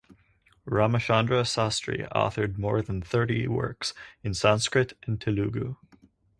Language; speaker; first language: English; native; English